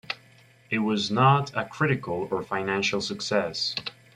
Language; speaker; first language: English; native; English